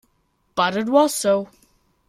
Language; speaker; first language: English; non-native, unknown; German